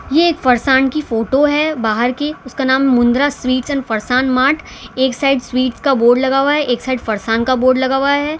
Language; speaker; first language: Hindi; non-native, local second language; Gujarati